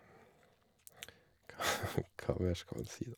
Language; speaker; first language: Norwegian; native; Norwegian